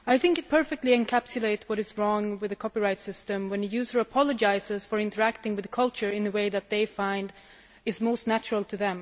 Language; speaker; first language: English; non-native, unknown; Swedish